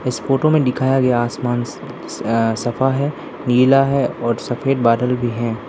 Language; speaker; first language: Hindi; non-native, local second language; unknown